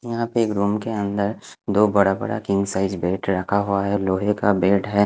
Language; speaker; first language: Hindi; non-native, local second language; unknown